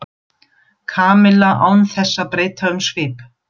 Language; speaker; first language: Icelandic; non-native, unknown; German